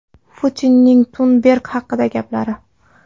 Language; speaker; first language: Uzbek; non-native, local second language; Kara-Kalpak